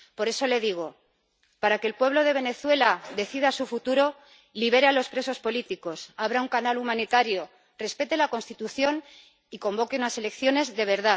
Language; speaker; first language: Spanish; native; Spanish